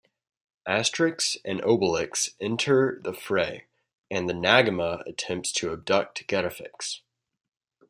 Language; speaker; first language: English; native; English